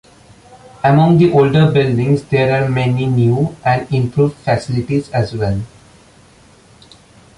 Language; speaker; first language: English; non-native, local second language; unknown